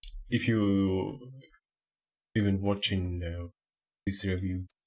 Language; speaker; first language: English; non-native, learner; Russian